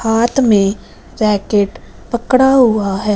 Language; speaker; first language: Hindi; non-native, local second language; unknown